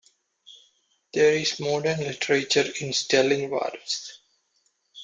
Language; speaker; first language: English; non-native, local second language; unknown